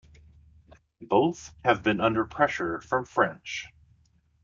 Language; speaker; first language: English; native; English